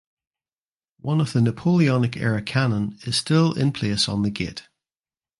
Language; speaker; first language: English; native; English